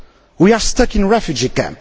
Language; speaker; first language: English; non-native, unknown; Portuguese